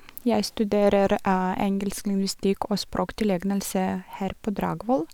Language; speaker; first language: Norwegian; non-native, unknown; Russian